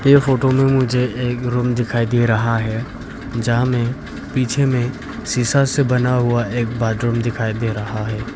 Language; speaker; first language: Hindi; non-native, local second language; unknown